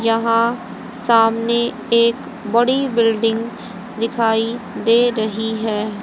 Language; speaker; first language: Hindi; native; Hindi